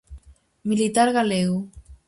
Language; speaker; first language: Galician; native; Galician